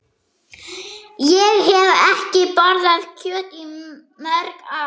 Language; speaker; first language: Icelandic; non-native, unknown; German